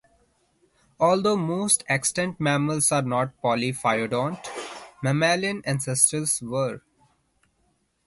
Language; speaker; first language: English; non-native, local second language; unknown